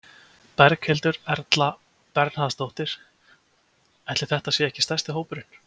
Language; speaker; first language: Icelandic; native; Icelandic